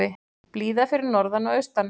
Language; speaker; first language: Icelandic; native; Icelandic